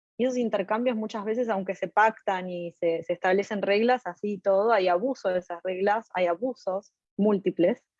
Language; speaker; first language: Spanish; native; Spanish